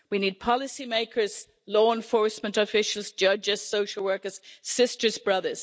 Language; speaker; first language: English; native; English